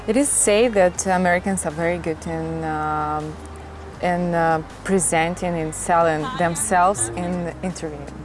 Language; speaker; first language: English; non-native, learner; Russian